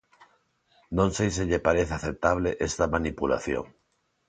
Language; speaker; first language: Galician; non-native, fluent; Spanish